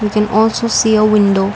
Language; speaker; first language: English; non-native, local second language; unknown